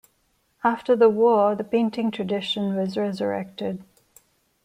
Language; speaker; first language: English; non-native, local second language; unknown